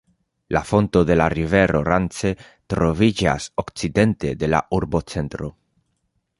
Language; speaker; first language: Esperanto; non-native, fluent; Spanish